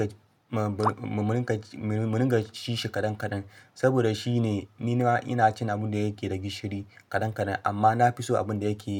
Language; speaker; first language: Hausa; non-native, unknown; Yoruba